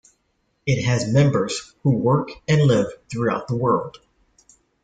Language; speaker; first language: English; native; English